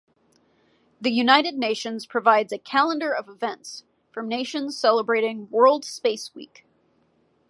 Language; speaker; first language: English; native; English